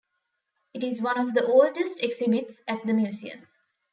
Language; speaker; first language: English; non-native, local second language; Tamil